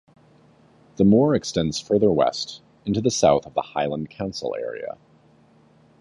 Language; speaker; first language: English; native; English